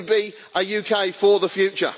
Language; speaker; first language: English; native; English